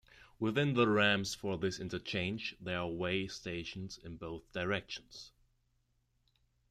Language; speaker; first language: English; non-native, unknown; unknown